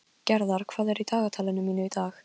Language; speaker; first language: Icelandic; non-native, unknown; Polish